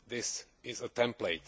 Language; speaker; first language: English; non-native, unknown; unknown